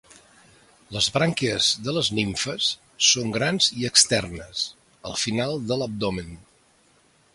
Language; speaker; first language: Catalan; native; Catalan